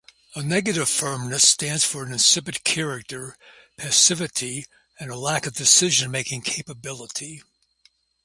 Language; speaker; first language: English; native; English